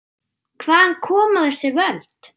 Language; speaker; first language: Icelandic; non-native, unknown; German